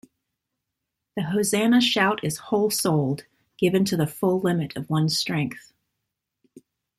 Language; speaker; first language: English; native; English